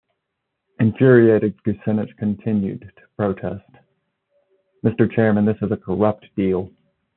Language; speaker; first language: English; native; English